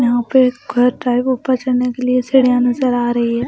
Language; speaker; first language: Hindi; non-native, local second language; Punjabi